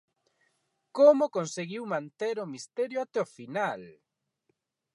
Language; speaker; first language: Galician; non-native, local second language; Spanish